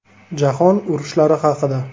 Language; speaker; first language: Uzbek; native; Uzbek